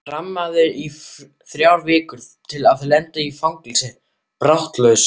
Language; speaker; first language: Icelandic; non-native, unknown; German